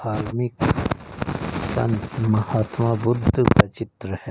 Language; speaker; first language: Hindi; non-native, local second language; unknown